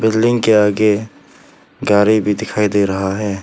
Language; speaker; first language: Hindi; non-native, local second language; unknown